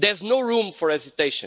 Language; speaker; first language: English; non-native, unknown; Portuguese